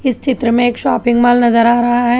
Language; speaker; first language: Hindi; non-native, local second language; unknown